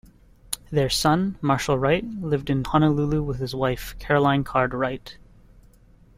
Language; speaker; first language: English; native; English